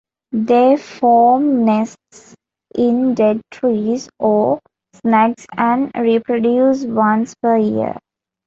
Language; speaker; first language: English; non-native, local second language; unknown